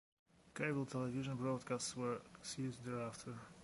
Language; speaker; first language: English; non-native, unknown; Polish